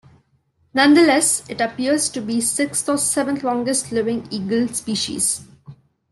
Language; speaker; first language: English; non-native, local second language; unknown